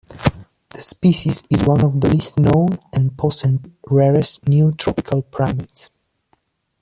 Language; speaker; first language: English; non-native, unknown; Italian